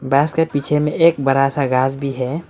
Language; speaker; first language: Hindi; early bilingual, other home language; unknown